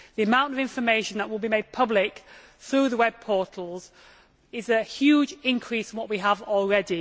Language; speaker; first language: English; native; English